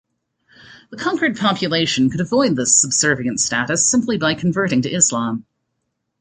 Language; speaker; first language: English; native; English